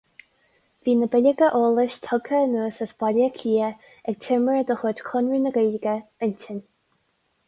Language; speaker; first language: Irish; non-native, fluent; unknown